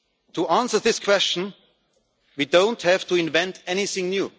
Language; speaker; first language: English; non-native, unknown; German